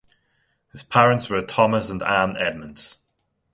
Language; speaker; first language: English; non-native, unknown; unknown